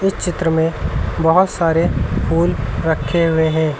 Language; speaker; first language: Hindi; native; Hindi